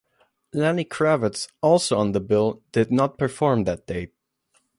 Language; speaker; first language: English; non-native, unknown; German